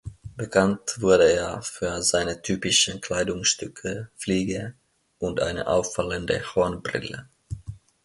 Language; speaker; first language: German; non-native, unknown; Finnish